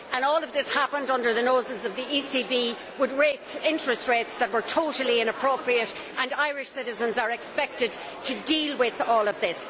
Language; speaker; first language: English; native; English